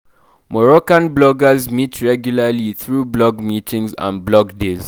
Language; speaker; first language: English; non-native, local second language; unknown